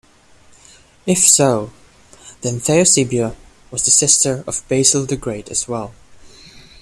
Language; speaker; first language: English; non-native, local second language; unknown